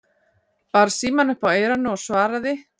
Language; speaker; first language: Icelandic; native; Icelandic